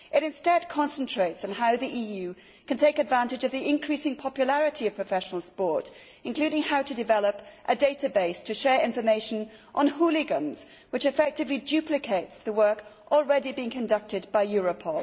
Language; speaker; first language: English; native; English